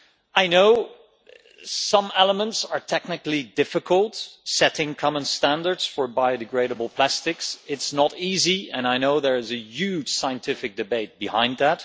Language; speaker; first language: English; non-native, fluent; Dutch